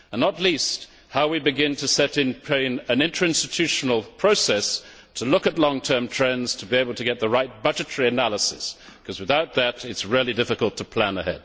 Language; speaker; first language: English; native; English